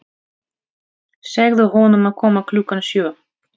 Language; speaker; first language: Icelandic; non-native, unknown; Russian